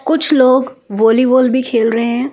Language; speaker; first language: Hindi; native; Hindi